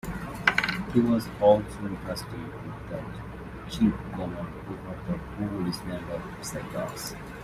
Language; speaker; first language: English; native; English